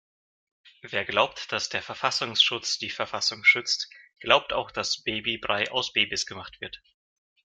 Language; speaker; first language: German; non-native, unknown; Russian